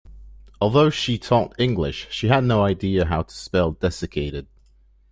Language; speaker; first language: English; non-native, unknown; French